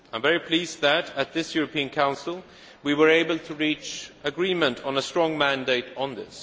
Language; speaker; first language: English; non-native, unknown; Swedish